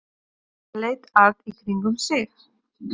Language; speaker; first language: Icelandic; non-native, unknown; Polish